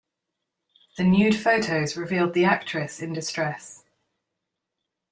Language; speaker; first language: English; native; English